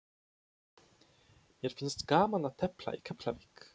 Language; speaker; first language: Icelandic; non-native, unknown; Polish